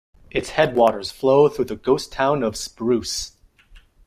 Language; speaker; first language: English; non-native, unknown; French